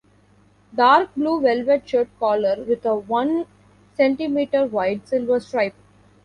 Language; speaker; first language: English; non-native, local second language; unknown